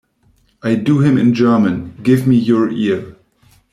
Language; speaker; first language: English; non-native, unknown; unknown